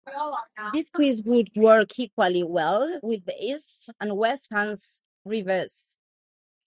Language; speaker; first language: English; non-native, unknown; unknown